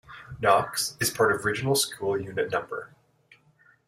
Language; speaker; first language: English; native; English